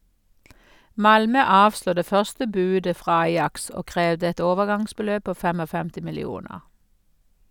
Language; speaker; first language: Norwegian; native; Norwegian